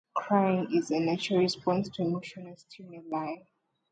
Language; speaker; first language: English; native; English